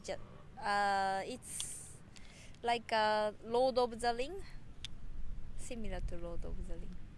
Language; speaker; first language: English; non-native, learner; Japanese